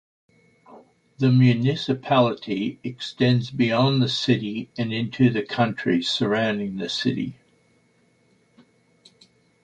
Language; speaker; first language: English; native; English